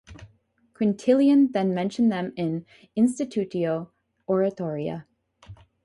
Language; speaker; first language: English; native; English